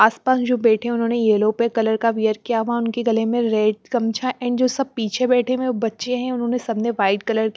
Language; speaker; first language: Hindi; non-native, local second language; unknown